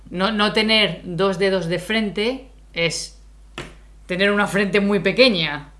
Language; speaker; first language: Spanish; native; Spanish